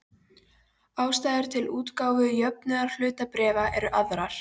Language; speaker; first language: Icelandic; non-native, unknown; Polish